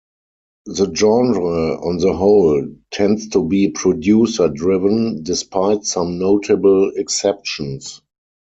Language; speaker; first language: English; non-native, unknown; German